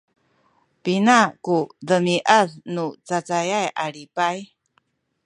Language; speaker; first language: Sakizaya; native; Sakizaya